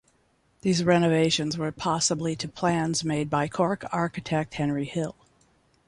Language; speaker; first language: English; native; English